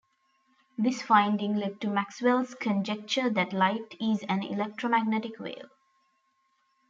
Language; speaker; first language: English; non-native, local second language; Tamil